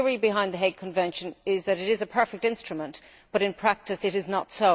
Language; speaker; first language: English; native; English